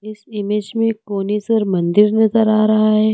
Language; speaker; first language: Hindi; native; Hindi